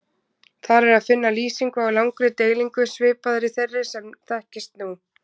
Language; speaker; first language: Icelandic; native; Icelandic